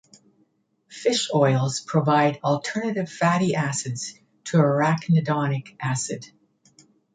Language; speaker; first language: English; native; English